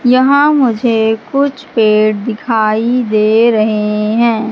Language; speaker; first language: Hindi; native; Hindi